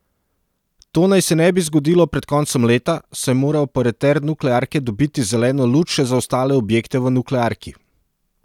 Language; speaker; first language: Slovenian; non-native, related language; Serbian